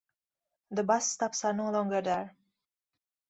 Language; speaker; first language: English; native; English